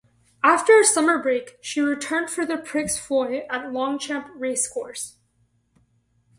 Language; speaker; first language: English; native; English